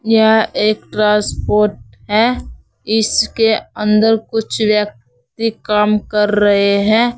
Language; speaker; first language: Hindi; native; Hindi